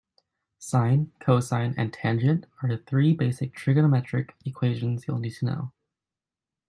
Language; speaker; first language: English; native; English